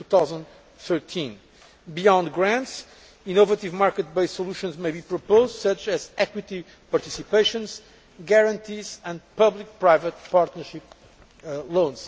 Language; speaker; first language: English; non-native, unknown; Portuguese